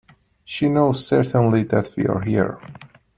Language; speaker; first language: English; non-native, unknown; Persian